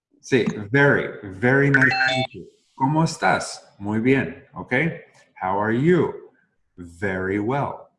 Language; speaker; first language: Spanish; non-native, learner; English